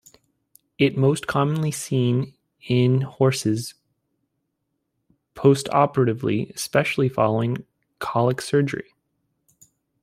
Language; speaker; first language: English; native; English